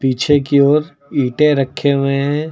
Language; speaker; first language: Hindi; native; Hindi